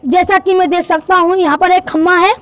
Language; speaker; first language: Hindi; native; Hindi